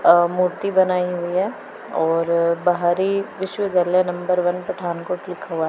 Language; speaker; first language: Hindi; non-native, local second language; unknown